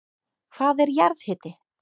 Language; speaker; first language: Icelandic; native; Icelandic